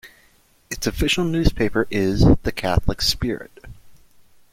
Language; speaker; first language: English; native; English